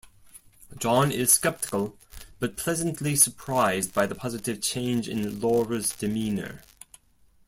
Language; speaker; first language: English; non-native, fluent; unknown